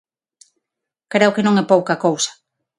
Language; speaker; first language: Galician; non-native, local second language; Spanish